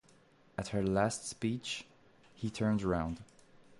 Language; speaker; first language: English; non-native, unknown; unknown